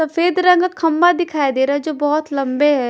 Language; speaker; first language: Hindi; non-native, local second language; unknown